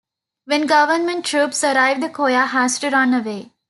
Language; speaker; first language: English; non-native, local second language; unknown